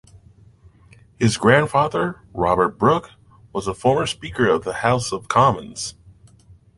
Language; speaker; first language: English; native; English